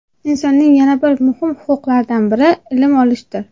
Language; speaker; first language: Uzbek; native; Uzbek